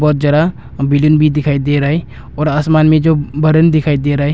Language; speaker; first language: Hindi; non-native, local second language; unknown